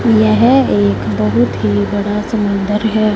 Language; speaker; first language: Hindi; non-native, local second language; Punjabi